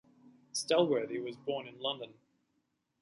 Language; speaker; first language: English; native; English